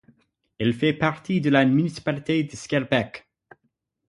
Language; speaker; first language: French; non-native, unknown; English